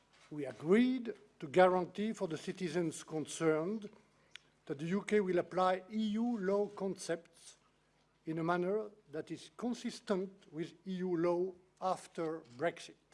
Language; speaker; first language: English; non-native, fluent; French